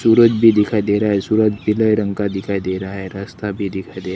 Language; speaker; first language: Hindi; non-native, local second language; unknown